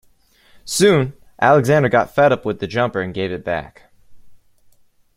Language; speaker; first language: English; native; English